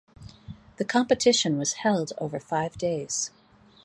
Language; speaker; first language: English; native; English